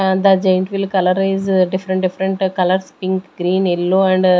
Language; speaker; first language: English; non-native, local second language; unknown